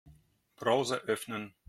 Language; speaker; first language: German; non-native, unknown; Russian